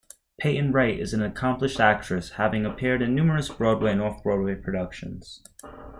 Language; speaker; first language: English; native; English